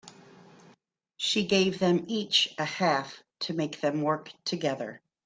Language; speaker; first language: English; native; English